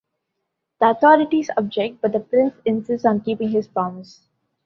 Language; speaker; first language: English; non-native, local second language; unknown